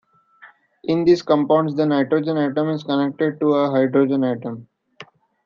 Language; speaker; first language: English; non-native, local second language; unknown